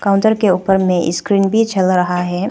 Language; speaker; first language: Hindi; non-native, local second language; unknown